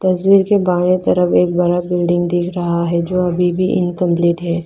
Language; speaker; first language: Hindi; non-native, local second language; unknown